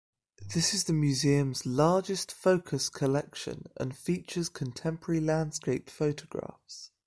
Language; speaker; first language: English; native; English